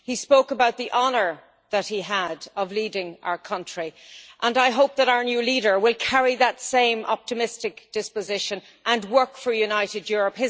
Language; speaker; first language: English; native; English